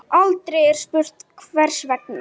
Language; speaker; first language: Icelandic; native; Icelandic